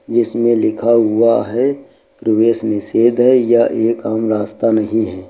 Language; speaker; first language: Hindi; native; Hindi